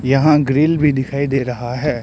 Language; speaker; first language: Hindi; non-native, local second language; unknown